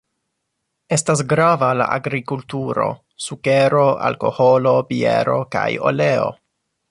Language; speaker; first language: Esperanto; non-native, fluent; English